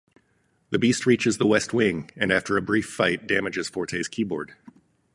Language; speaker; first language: English; native; English